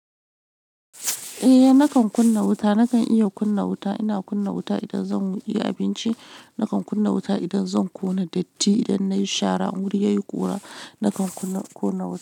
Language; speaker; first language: Hausa; non-native, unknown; Yoruba